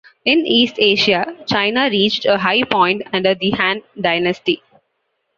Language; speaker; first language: English; non-native, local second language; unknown